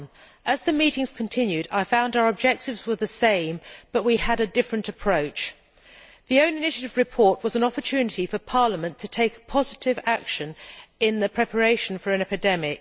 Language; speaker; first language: English; native; English